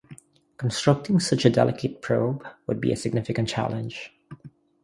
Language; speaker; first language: English; non-native, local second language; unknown